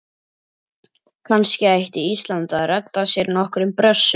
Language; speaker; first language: Icelandic; native; Icelandic